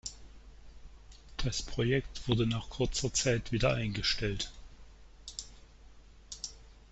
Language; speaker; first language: German; native; German